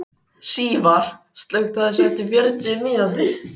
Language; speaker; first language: Icelandic; native; Icelandic